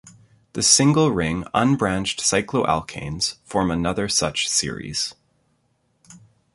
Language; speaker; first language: English; native; English